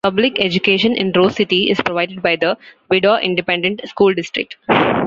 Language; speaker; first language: English; non-native, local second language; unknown